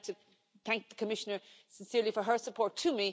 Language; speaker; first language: English; native; English